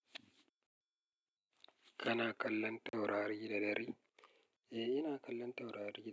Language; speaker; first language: Hausa; native; Hausa